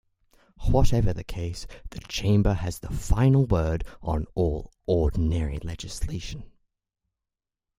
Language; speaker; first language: English; native; English